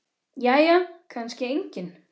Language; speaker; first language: Icelandic; native; Icelandic